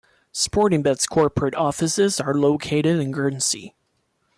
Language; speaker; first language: English; non-native, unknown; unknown